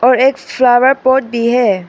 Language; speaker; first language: Hindi; non-native, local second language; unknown